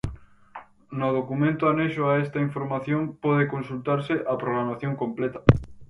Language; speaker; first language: Galician; native; Galician